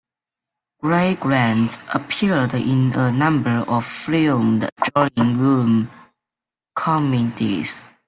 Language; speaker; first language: English; non-native, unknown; Chinese